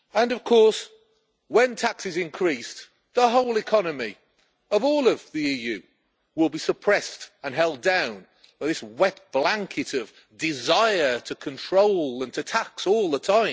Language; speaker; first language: English; native; English